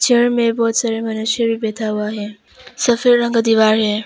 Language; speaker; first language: Hindi; non-native, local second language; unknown